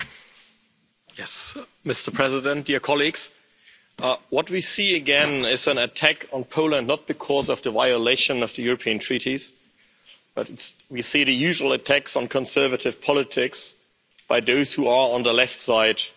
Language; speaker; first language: English; non-native, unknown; German